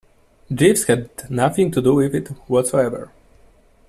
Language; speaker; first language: English; non-native, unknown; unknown